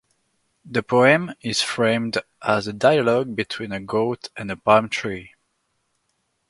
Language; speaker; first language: English; non-native, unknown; French